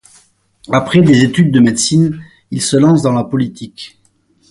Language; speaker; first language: French; native; French